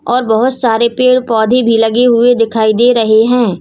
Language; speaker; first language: Hindi; native; Hindi